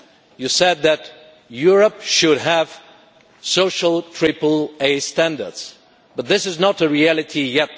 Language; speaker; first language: English; non-native, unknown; Bulgarian